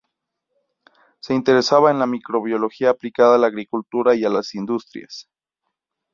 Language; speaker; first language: Spanish; native; Spanish